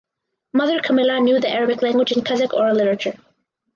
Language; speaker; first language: English; native; English